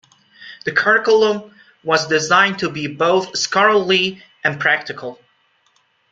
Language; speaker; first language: English; non-native, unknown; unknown